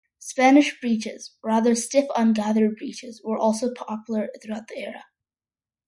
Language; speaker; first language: English; early bilingual, other home language; Malayalam